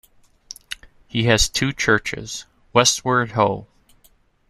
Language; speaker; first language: English; native; English